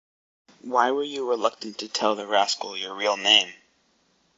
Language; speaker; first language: English; native; English